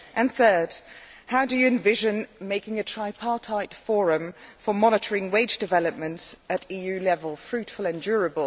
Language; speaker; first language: English; non-native, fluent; Dutch